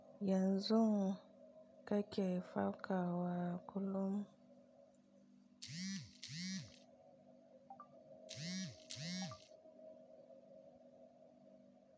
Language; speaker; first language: Hausa; native; Hausa